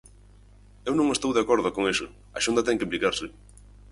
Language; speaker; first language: Galician; native; Galician